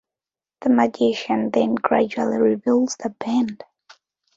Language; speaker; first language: English; non-native, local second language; Ganda